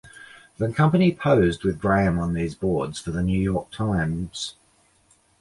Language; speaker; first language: English; native; English